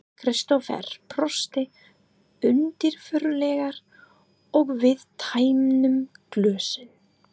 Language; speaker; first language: Icelandic; non-native, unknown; English